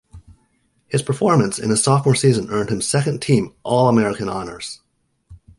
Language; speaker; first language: English; native; English